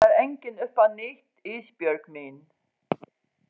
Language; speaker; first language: Icelandic; non-native, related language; Faroese